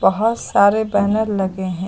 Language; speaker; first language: Hindi; native; Hindi